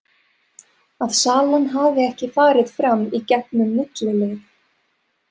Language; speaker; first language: Icelandic; non-native, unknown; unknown